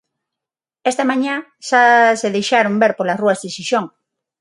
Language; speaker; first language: Galician; non-native, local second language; Spanish